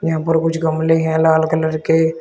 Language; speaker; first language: Hindi; native; Hindi